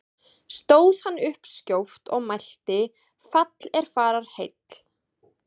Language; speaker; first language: Icelandic; native; Icelandic